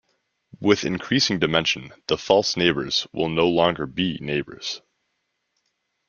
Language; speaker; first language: English; native; English